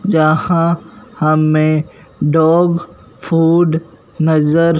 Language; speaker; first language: Hindi; non-native, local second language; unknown